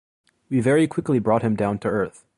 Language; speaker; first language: English; native; English